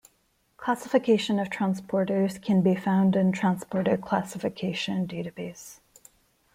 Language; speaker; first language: English; non-native, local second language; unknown